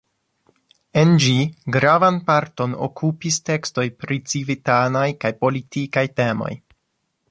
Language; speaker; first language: Esperanto; non-native, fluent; English